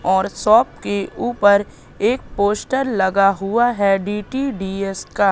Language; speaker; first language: Hindi; native; Hindi